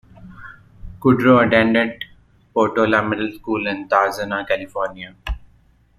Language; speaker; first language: English; non-native, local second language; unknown